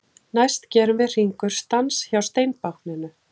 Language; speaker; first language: Icelandic; native; Icelandic